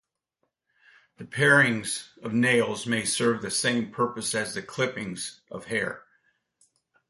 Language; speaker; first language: English; native; English